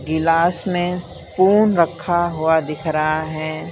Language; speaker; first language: Hindi; non-native, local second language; Gujarati